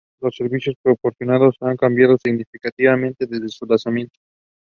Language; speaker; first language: English; non-native, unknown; Spanish